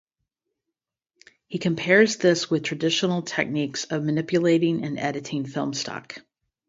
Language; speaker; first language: English; native; English